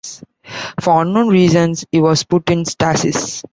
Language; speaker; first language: English; non-native, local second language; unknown